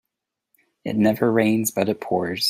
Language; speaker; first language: English; native; English